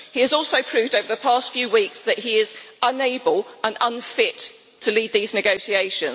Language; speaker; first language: English; native; English